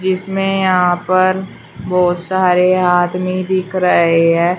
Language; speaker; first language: Hindi; native; Hindi